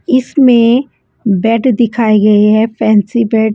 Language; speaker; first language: Hindi; non-native, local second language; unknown